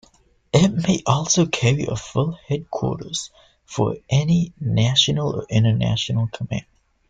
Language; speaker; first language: English; native; English